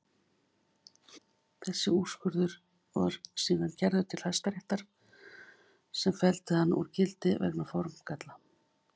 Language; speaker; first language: Icelandic; native; Icelandic